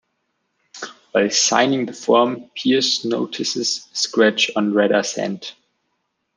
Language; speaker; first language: English; non-native, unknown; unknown